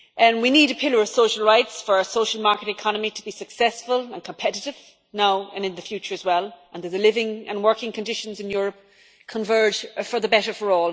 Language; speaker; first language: English; native; English